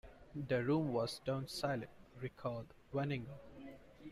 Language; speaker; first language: English; non-native, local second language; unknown